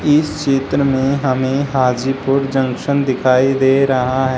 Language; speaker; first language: Hindi; native; Hindi